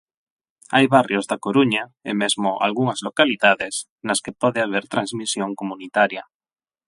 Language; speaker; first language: Galician; non-native, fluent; Spanish